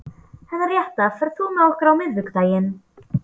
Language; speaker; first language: Icelandic; non-native, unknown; Polish